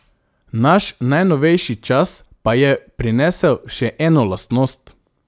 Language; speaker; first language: Slovenian; non-native, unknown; Macedonian